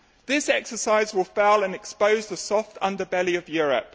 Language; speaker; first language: English; native; English